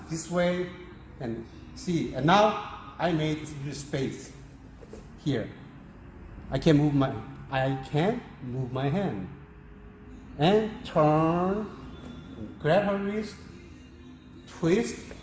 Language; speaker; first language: English; non-native, learner; Korean